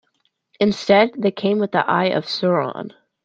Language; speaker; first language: English; native; English